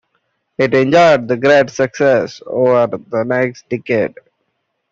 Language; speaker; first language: English; non-native, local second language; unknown